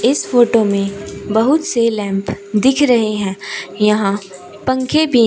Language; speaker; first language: Hindi; native; Hindi